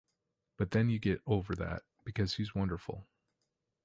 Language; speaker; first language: English; native; English